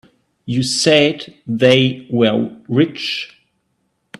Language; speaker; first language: English; non-native, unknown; German